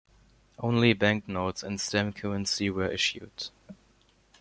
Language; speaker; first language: English; non-native, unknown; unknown